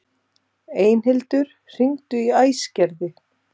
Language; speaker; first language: Icelandic; native; Icelandic